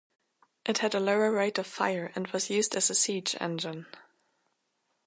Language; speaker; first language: English; non-native, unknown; German